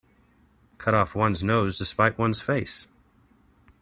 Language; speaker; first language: English; native; English